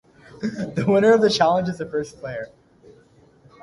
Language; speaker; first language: English; native; English